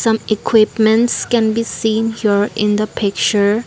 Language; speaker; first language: English; non-native, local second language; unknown